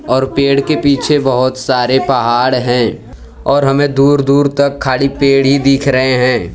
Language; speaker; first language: Hindi; non-native, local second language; Gujarati